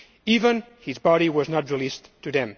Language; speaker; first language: English; non-native, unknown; Spanish